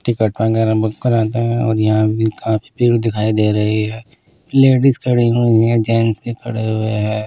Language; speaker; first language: Hindi; non-native, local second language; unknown